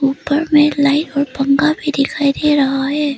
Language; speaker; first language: Hindi; early bilingual, other home language; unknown